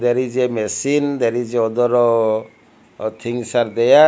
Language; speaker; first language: English; non-native, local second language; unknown